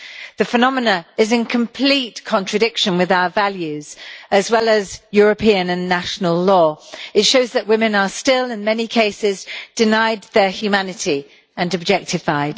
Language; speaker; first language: English; native; English